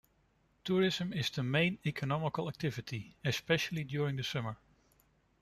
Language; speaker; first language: English; non-native, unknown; Dutch